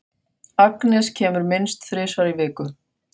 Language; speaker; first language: Icelandic; non-native, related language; Faroese